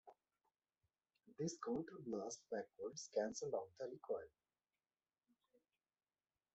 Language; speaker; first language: English; non-native, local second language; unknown